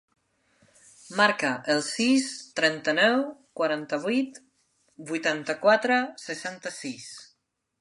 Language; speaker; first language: Catalan; non-native, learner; Spanish